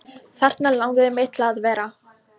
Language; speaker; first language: Icelandic; non-native, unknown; Polish